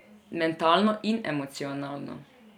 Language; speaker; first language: Slovenian; non-native, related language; Serbian